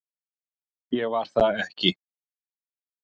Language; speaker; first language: Icelandic; native; Icelandic